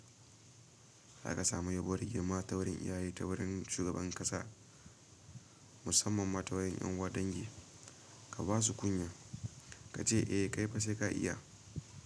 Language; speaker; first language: Hausa; native; Hausa